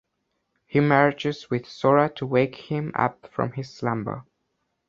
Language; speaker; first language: English; non-native, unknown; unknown